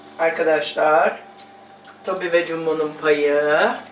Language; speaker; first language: Turkish; early bilingual, other home language; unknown